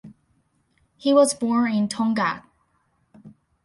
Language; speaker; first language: English; non-native, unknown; Japanese